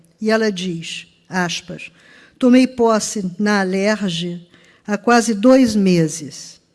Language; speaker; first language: Portuguese; native; Portuguese